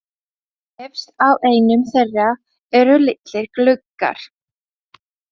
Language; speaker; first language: Icelandic; non-native, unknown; Latvian